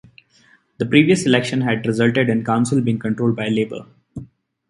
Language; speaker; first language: English; non-native, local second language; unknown